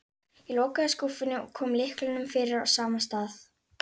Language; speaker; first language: Icelandic; native; Icelandic